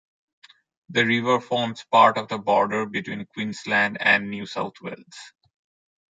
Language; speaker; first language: English; non-native, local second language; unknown